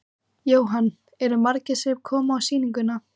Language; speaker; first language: Icelandic; native; Icelandic